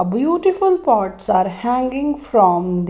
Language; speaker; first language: English; non-native, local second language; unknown